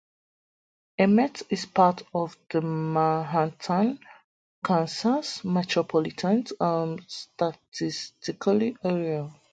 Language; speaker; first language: English; native; English